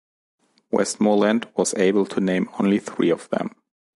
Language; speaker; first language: English; non-native, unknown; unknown